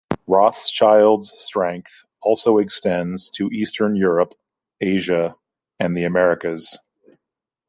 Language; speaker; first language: English; native; English